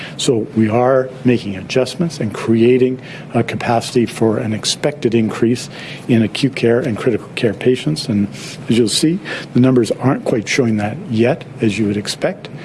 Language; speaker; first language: English; native; English